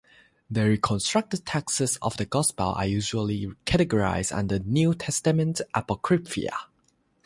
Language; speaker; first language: English; non-native, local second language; Chinese